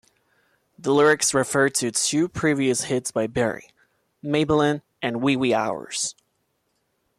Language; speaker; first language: English; non-native, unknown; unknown